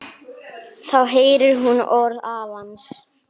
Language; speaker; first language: Icelandic; native; Icelandic